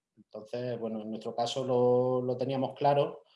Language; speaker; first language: Spanish; native; Spanish